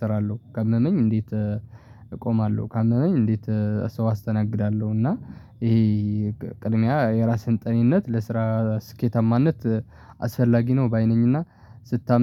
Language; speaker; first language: Amharic; non-native, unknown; Tigrinya